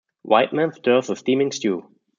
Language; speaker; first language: English; non-native, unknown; German